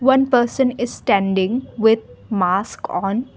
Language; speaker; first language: English; non-native, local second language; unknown